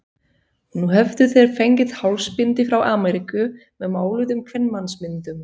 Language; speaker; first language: Icelandic; non-native, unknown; Swiss German